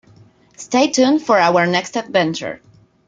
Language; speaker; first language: English; non-native, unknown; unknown